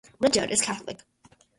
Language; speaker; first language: English; early bilingual, other home language; Malayalam